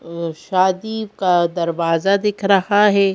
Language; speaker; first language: Hindi; native; Hindi